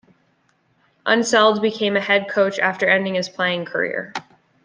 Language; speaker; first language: English; native; English